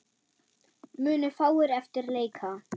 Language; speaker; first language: Icelandic; non-native, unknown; German